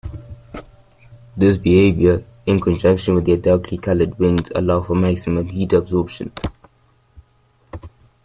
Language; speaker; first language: English; native; English